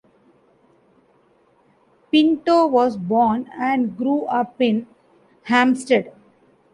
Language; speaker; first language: English; non-native, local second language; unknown